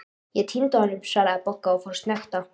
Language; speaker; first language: Icelandic; native; Icelandic